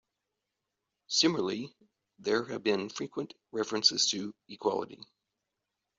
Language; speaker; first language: English; native; English